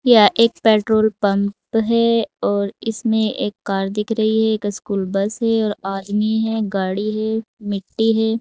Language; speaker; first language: Hindi; native; Hindi